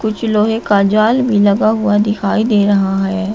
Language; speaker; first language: Hindi; native; Hindi